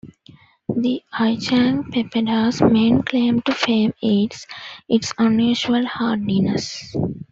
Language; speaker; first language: English; non-native, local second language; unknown